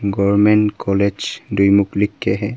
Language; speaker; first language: Hindi; early bilingual, other home language; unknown